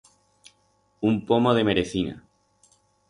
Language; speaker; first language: Aragonese; non-native, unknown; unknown